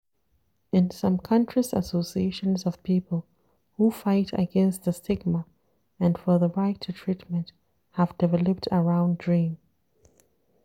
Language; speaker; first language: English; non-native, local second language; Hausa